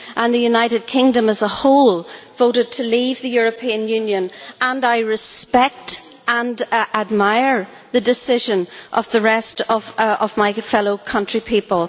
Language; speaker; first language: English; native; English